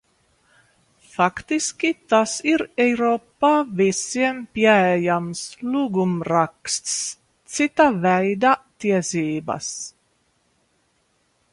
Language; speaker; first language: Latvian; early bilingual, heritage; Latvian